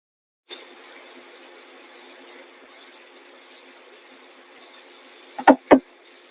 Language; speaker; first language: English; native; English